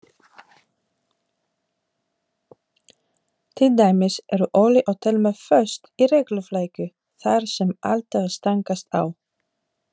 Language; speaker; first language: Icelandic; non-native, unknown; Polish